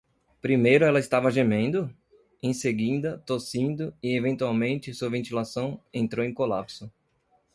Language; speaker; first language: Portuguese; native; Portuguese